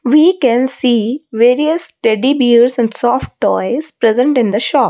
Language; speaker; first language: English; non-native, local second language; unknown